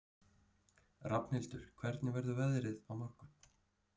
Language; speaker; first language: Icelandic; native; Icelandic